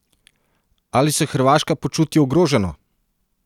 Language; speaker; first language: Slovenian; non-native, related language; Serbian